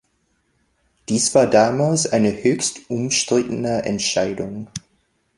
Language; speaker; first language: German; non-native, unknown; English